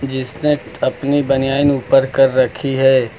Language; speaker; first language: Hindi; native; Hindi